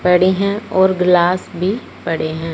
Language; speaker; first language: Hindi; non-native, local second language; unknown